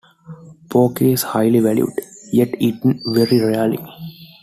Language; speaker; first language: English; non-native, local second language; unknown